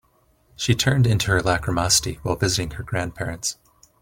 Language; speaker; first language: English; native; English